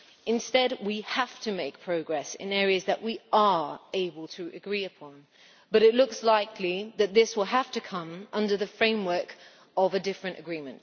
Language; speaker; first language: English; native; English